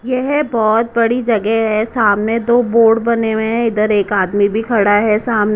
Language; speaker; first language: Hindi; non-native, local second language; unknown